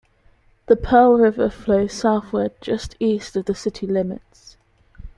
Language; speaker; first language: English; native; English